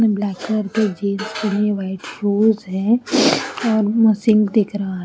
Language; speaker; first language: Hindi; native; Hindi